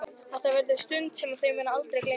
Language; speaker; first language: Icelandic; native; Icelandic